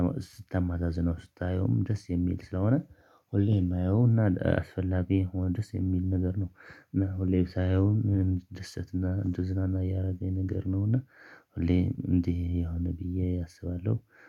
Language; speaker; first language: Amharic; non-native, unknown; Tigrinya